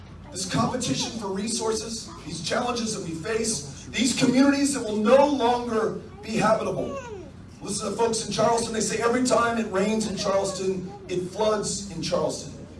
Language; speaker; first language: English; native; English